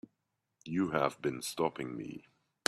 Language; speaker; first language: English; native; English